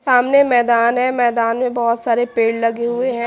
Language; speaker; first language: Hindi; native; Hindi